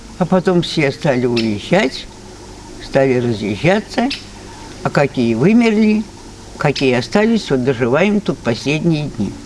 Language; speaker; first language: Russian; native; Russian